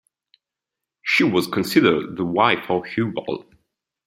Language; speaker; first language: English; non-native, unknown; Italian